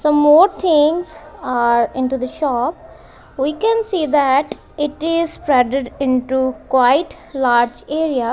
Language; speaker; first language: English; non-native, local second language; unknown